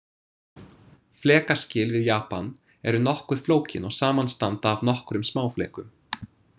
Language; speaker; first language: Icelandic; non-native, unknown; English